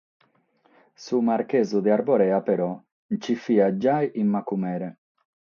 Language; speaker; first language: Sardinian; non-native, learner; Catalan